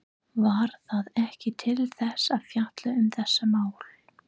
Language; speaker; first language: Icelandic; non-native, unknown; English